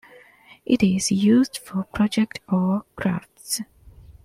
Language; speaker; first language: English; non-native, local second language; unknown